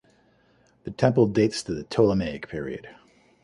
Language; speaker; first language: English; native; English